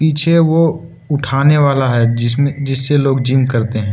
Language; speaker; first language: Hindi; non-native, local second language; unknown